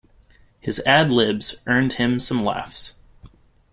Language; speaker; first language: English; native; English